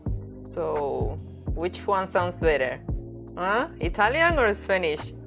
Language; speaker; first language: English; non-native, fluent; Spanish